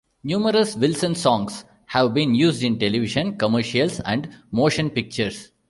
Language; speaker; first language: English; non-native, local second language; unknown